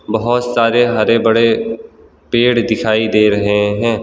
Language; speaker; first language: Hindi; non-native, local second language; Gujarati